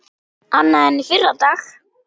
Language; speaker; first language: Icelandic; native; Icelandic